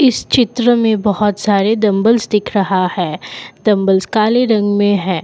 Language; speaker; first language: Hindi; non-native, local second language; Assamese